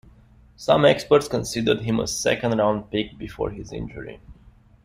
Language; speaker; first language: English; native; English